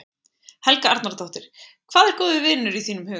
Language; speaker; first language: Icelandic; native; Icelandic